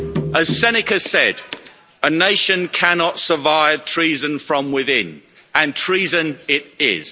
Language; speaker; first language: English; native; English